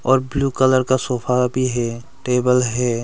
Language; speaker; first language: Hindi; non-native, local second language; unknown